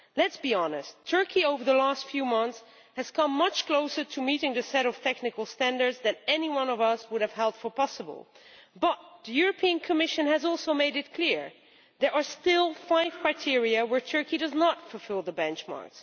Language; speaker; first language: English; non-native, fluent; Dutch